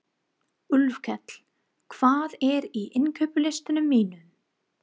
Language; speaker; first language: Icelandic; non-native, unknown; English